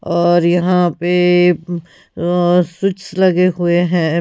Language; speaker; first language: Hindi; non-native, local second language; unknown